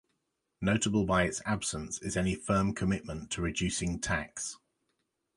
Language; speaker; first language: English; native; English